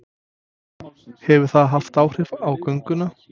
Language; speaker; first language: Icelandic; non-native, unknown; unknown